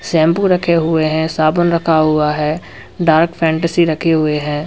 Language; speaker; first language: Hindi; native; Hindi